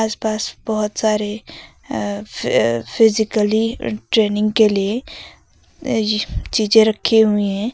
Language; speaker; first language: Hindi; native; Hindi